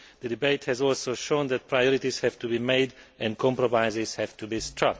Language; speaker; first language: English; non-native, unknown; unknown